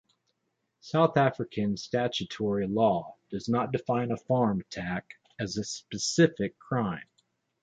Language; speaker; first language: English; native; English